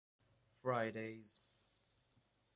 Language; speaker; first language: English; native; English